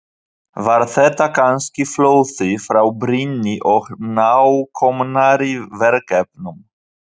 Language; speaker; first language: Icelandic; non-native, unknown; Polish